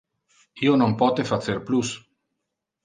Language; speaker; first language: Interlingua; non-native, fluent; Italian